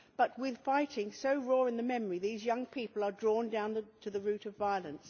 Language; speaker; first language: English; native; English